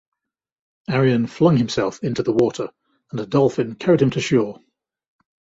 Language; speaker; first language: English; native; English